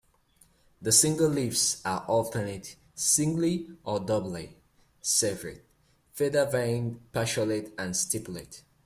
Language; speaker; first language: English; native; English